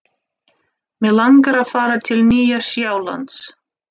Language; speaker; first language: Icelandic; non-native, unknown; Russian